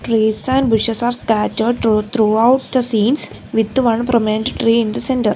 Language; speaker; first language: English; non-native, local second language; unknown